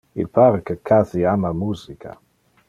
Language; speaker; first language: Interlingua; non-native, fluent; Dutch